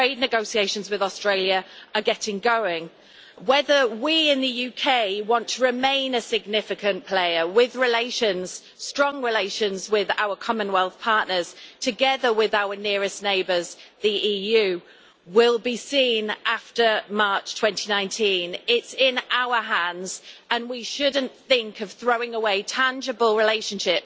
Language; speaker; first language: English; native; English